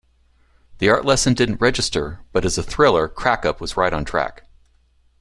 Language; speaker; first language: English; native; English